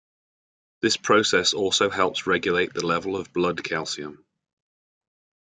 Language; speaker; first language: English; native; English